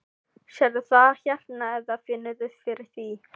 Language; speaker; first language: Icelandic; non-native, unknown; Filipino